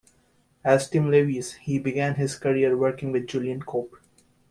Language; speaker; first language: English; native; English